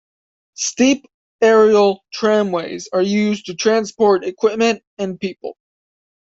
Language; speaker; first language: English; native; English